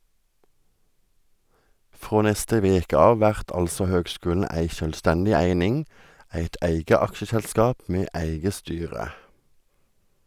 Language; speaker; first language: Norwegian; native; Norwegian